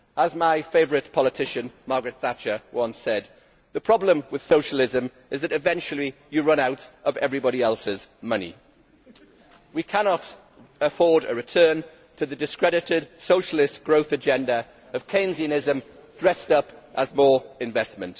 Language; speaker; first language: English; native; English